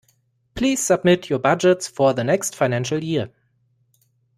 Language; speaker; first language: English; non-native, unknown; German